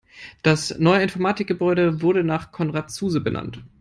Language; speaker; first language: English; non-native, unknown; German